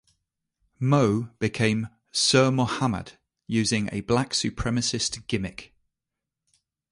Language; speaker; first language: English; native; English